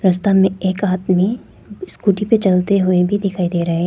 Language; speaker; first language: Hindi; non-native, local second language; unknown